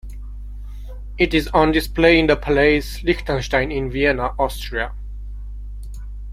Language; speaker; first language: English; non-native, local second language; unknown